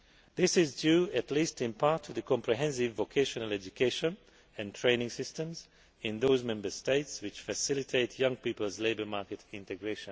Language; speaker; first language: English; non-native, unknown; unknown